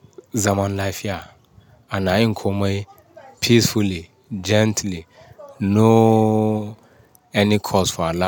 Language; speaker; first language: Hausa; non-native, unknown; Yoruba